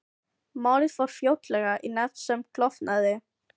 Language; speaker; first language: Icelandic; non-native, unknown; Filipino